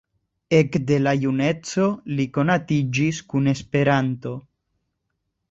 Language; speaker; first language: Esperanto; non-native, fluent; Spanish